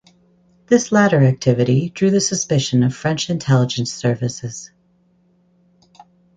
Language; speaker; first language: English; native; English